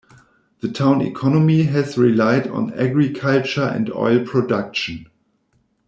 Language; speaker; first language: English; non-native, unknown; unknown